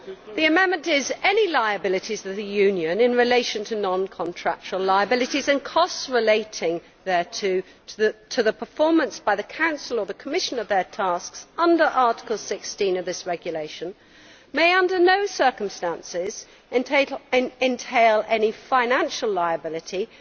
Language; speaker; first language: English; native; English